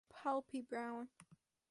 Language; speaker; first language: English; native; English